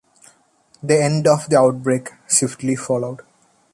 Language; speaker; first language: English; non-native, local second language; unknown